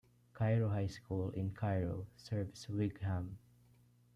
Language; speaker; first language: English; non-native, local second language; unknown